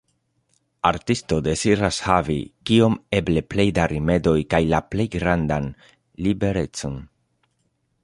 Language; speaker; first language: Esperanto; non-native, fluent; Spanish